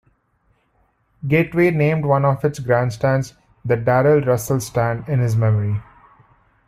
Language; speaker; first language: English; non-native, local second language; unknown